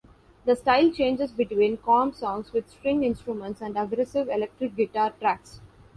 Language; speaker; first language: English; non-native, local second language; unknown